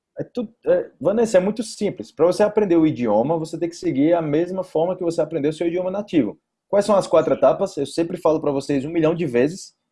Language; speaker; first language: Portuguese; native; Portuguese